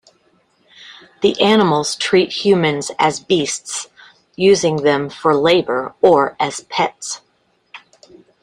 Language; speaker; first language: English; native; English